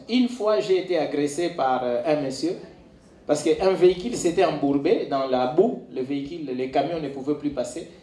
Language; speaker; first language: French; non-native, local second language; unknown